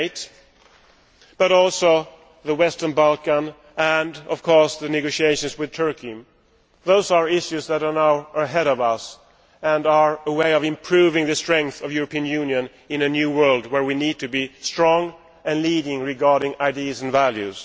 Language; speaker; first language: English; non-native, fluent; Swedish